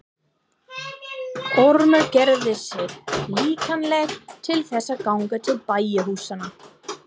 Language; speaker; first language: Icelandic; non-native, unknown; English